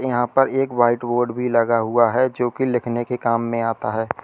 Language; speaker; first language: Hindi; native; Hindi